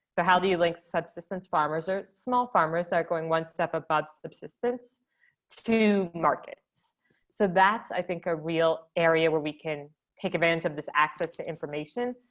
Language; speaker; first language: English; native; English